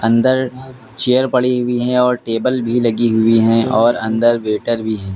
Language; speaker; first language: Hindi; native; Hindi